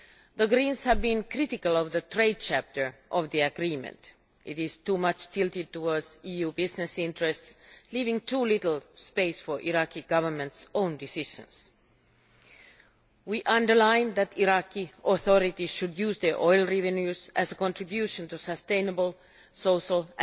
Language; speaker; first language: English; non-native, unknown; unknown